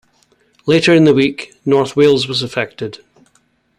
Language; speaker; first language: English; native; English